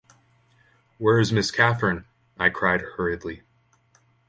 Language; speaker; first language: English; native; English